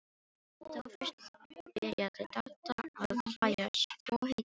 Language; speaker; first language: Icelandic; non-native, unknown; Filipino